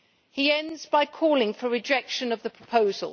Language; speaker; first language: English; native; English